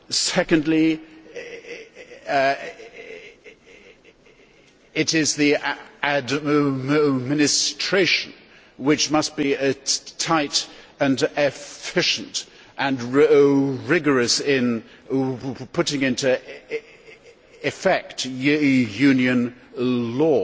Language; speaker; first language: English; native; English